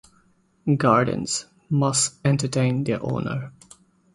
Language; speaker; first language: English; non-native, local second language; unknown